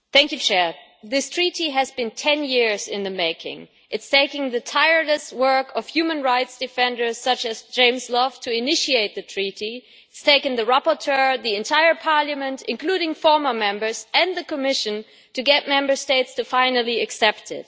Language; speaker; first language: English; non-native, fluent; German